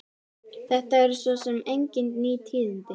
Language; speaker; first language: Icelandic; native; Icelandic